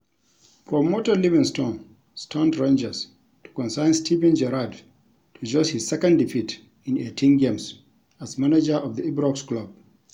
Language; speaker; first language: English; non-native, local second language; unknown